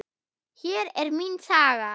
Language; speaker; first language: Icelandic; non-native, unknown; German